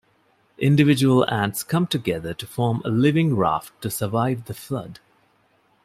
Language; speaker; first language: English; non-native, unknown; Divehi